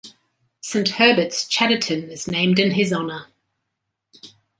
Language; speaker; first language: English; native; English